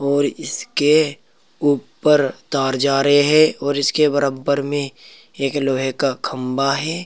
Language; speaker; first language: Hindi; native; Hindi